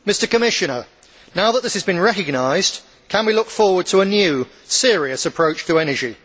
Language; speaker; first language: English; native; English